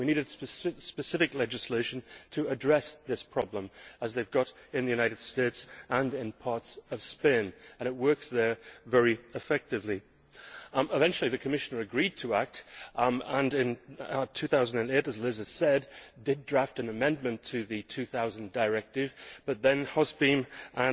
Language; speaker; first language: English; native; English